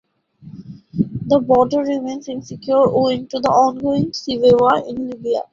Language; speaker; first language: English; non-native, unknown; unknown